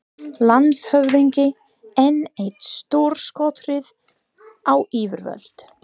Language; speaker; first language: Icelandic; non-native, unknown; English